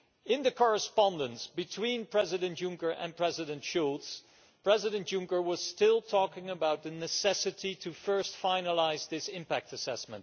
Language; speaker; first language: English; non-native, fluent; Dutch